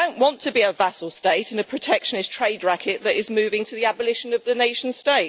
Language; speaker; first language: English; native; English